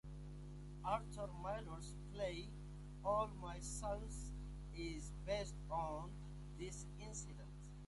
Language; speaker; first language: English; native; English